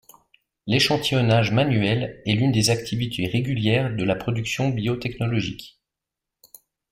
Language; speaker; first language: French; native; French